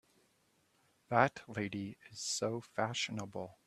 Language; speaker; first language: English; native; English